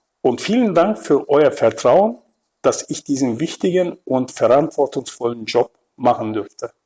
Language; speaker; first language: German; non-native, fluent; Turkish